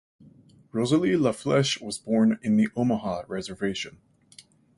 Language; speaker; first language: English; native; English